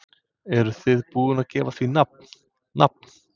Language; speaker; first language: Icelandic; non-native, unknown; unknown